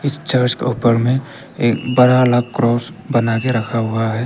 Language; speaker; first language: Hindi; early bilingual, other home language; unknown